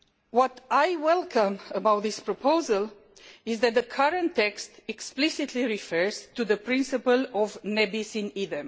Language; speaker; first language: English; non-native, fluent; Romanian